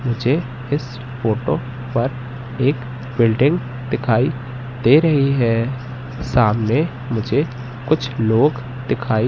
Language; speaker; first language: Hindi; native; Hindi